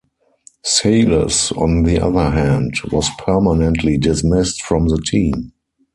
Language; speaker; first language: English; non-native, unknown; German